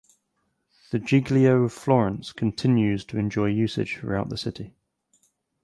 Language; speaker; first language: English; native; English